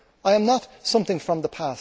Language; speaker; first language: English; native; English